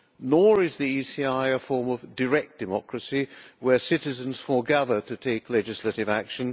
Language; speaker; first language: English; non-native, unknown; Hungarian